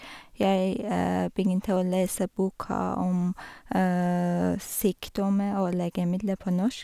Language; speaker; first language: Norwegian; non-native, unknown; Persian